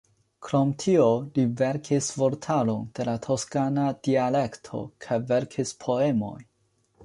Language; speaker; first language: Esperanto; non-native, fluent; Chinese